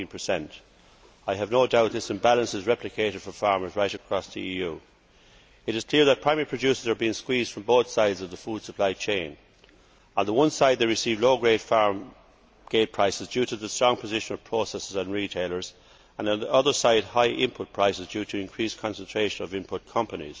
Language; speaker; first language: English; native; English